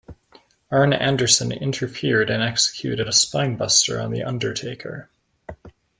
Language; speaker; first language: English; native; English